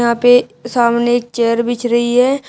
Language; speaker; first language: Hindi; native; Hindi